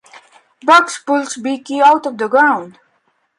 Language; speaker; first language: English; non-native, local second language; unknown